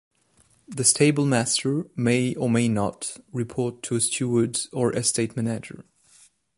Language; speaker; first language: English; non-native, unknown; French